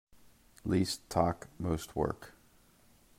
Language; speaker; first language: English; native; English